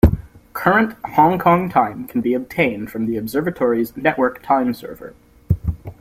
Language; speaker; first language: English; native; English